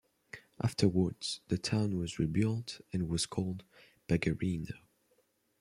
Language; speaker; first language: English; non-native, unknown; French